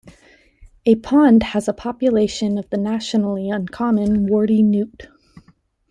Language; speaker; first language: English; native; English